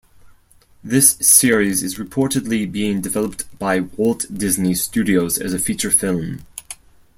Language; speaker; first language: English; non-native, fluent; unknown